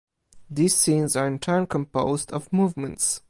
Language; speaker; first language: English; non-native, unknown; Polish